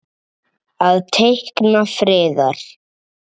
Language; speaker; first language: Icelandic; native; Icelandic